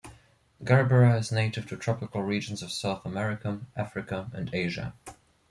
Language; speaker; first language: English; non-native, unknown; German